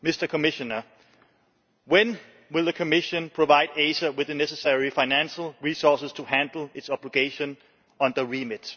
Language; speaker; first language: English; non-native, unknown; Danish